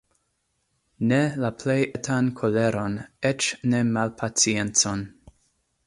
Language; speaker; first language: Esperanto; non-native, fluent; English